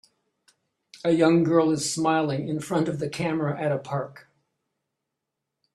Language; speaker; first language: English; native; English